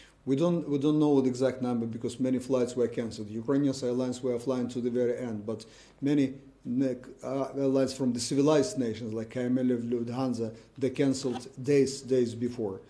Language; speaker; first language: English; non-native, fluent; Ukrainian